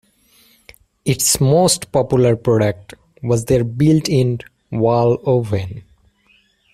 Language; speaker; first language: English; native; English